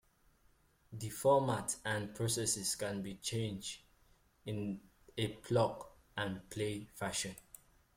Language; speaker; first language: English; native; English